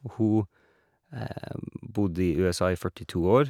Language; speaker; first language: Norwegian; non-native, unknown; English